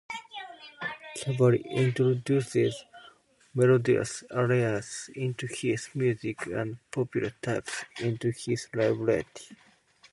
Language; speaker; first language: English; non-native, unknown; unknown